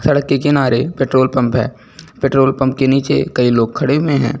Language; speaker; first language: Hindi; native; Hindi